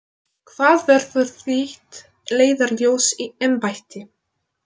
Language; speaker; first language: Icelandic; non-native, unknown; Polish